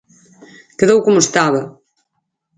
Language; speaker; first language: Galician; native; Galician